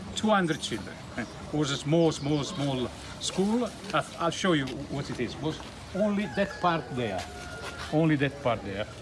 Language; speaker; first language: English; non-native, fluent; Italian